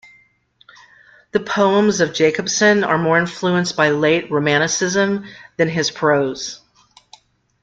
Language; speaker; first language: English; native; English